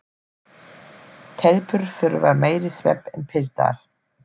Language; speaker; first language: Icelandic; non-native, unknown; German